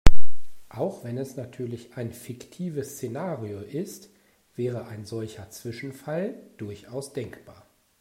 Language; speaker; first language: German; native; German